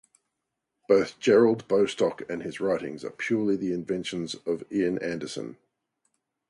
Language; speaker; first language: English; native; English